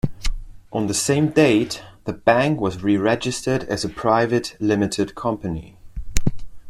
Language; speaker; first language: English; non-native, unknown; Spanish